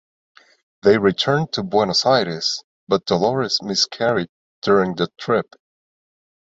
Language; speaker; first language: English; non-native, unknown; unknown